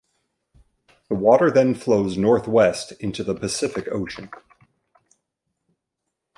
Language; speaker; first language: English; native; English